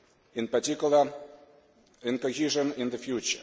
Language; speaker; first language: English; non-native, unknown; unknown